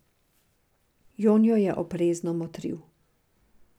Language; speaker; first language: Slovenian; non-native, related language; Serbian